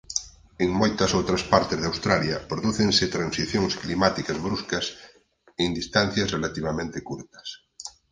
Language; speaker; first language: Galician; native; Galician